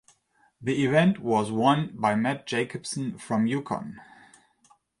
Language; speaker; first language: English; non-native, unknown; German